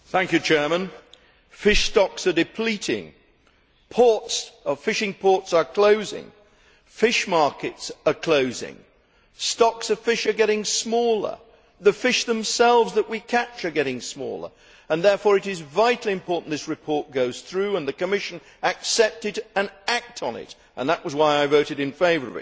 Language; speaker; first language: English; native; English